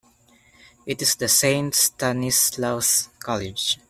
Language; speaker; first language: English; non-native, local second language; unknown